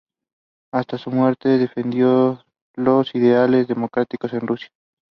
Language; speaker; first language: English; non-native, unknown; Spanish